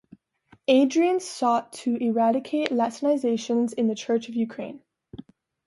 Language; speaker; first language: English; native; English